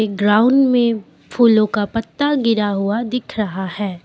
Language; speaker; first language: Hindi; non-native, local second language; Assamese